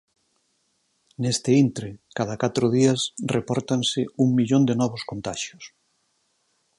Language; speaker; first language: Galician; native; Galician